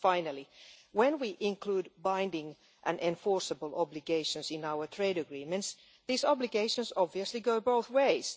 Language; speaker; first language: English; non-native, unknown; Finnish